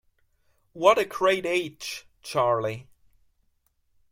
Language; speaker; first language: English; non-native, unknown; German